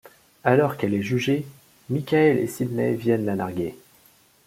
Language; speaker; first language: French; native; French